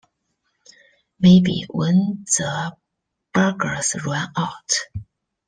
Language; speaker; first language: English; non-native, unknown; Chinese